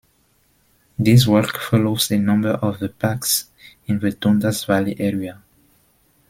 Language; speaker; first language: English; non-native, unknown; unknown